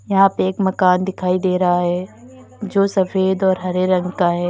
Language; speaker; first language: Hindi; native; Hindi